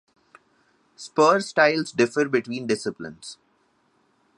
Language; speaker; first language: English; non-native, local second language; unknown